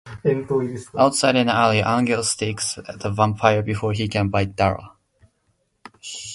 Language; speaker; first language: English; non-native, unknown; Japanese